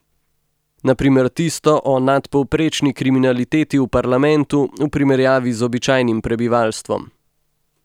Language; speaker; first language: Slovenian; native; Slovenian